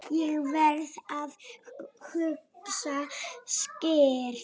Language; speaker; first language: Icelandic; non-native, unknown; Polish